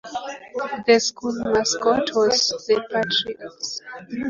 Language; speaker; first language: English; native; English